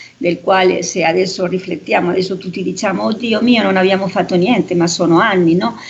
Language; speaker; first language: Italian; non-native, related language; Spanish